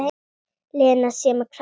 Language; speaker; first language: Icelandic; native; Icelandic